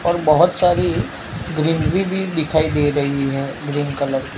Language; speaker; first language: Hindi; non-native, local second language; Gujarati